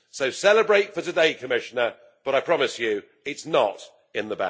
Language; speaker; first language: English; native; English